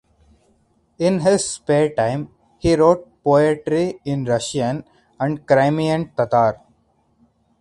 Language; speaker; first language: English; non-native, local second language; Hindi